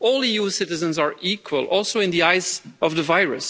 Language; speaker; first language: English; non-native, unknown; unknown